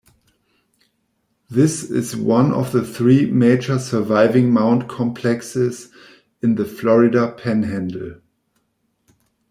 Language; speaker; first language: English; non-native, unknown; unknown